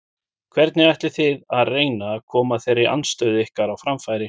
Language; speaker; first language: Icelandic; native; Icelandic